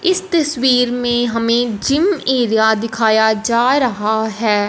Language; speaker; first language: Hindi; non-native, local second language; Punjabi